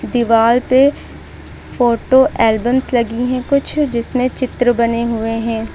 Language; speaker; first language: Hindi; native; Hindi